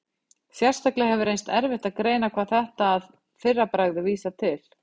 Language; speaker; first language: Icelandic; native; Icelandic